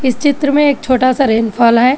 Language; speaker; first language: Hindi; non-native, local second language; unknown